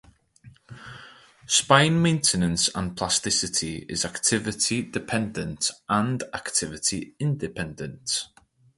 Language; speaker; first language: English; native; English